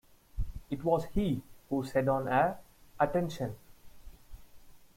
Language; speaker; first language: English; non-native, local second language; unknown